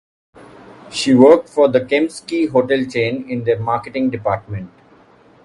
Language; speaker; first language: English; non-native, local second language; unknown